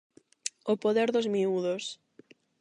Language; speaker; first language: Galician; non-native, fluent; Spanish